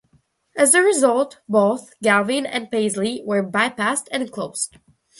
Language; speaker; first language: English; non-native, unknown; Russian